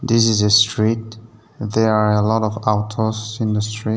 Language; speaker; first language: English; non-native, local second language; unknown